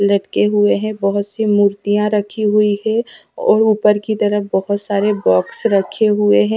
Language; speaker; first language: Hindi; non-native, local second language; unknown